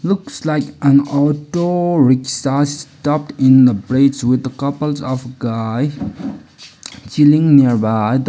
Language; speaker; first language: English; non-native, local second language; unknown